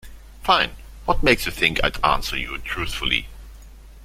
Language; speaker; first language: English; non-native, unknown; German